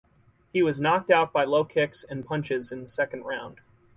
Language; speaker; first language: English; native; English